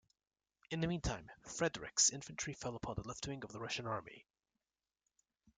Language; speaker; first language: English; native; English